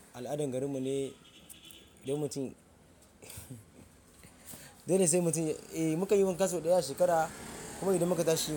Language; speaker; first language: Hausa; non-native, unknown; Yoruba